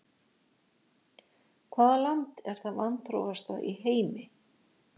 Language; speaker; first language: Icelandic; native; Icelandic